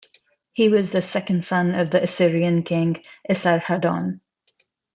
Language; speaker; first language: English; non-native, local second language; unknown